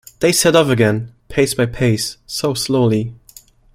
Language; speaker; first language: English; non-native, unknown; German